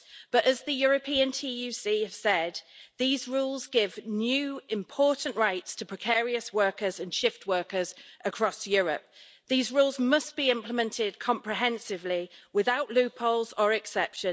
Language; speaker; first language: English; native; English